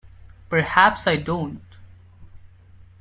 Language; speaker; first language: English; non-native, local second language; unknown